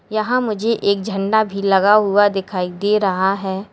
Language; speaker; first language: Hindi; native; Hindi